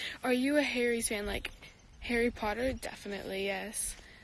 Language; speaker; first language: English; native; English